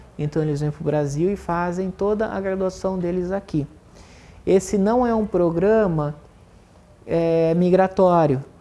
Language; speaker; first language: Portuguese; native; Portuguese